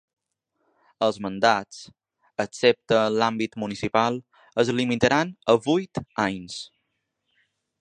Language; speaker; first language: Catalan; native; Catalan